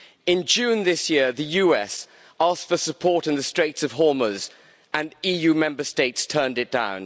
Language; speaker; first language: English; native; English